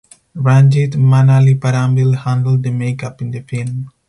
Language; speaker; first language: English; non-native, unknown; Spanish